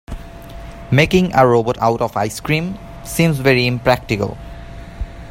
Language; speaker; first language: English; non-native, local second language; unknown